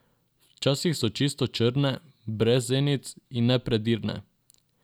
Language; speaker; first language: Slovenian; non-native, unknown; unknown